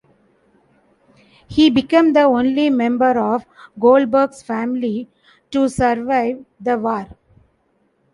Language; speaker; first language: English; non-native, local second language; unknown